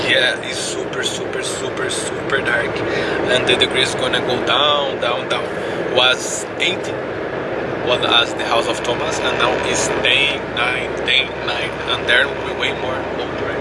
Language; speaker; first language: English; non-native, learner; Portuguese